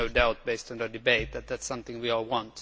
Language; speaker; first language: English; non-native, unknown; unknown